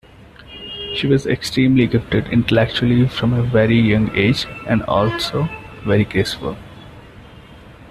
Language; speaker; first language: English; non-native, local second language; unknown